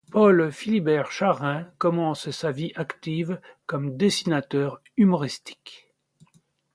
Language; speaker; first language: French; native; French